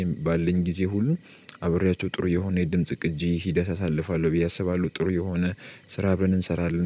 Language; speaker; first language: Amharic; native; Amharic